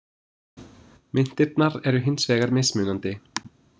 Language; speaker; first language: Icelandic; non-native, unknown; English